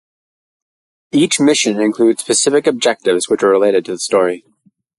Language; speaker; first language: English; native; English